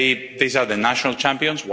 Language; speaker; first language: English; non-native, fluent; Spanish